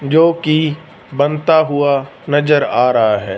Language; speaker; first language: Hindi; non-native, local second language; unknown